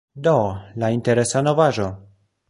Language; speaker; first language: Esperanto; non-native, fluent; Polish